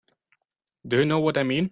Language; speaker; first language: English; non-native, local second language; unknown